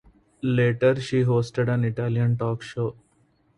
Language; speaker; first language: English; non-native, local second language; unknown